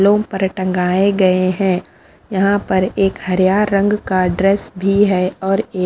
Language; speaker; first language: Hindi; non-native, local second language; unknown